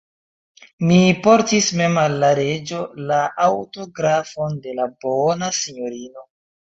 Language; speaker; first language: Esperanto; non-native, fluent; Chinese